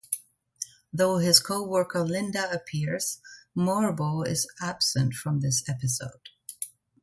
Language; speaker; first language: English; non-native, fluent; German